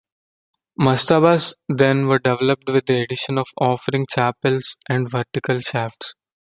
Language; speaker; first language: English; non-native, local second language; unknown